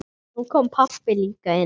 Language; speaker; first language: Icelandic; native; Icelandic